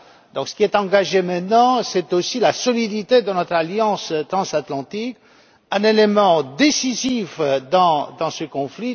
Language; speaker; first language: French; non-native, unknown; Romanian